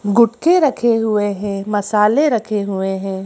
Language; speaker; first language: Hindi; native; Hindi